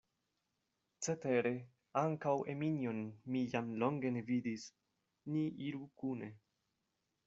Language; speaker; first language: Esperanto; non-native, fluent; Spanish